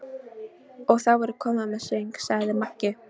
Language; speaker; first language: Icelandic; non-native, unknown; Polish